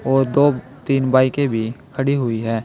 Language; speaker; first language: Hindi; native; Hindi